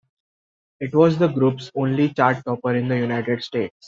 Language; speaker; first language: English; non-native, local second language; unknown